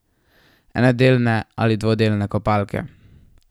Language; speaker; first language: Slovenian; native; Slovenian